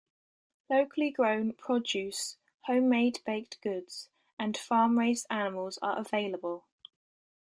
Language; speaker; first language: English; native; English